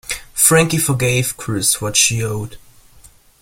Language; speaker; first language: English; non-native, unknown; German